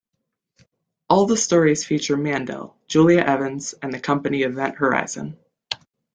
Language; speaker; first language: English; native; English